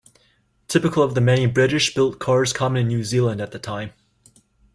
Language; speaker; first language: English; native; English